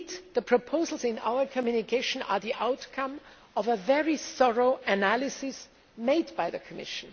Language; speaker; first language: English; non-native, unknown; German